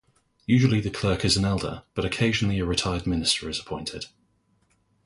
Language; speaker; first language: English; native; English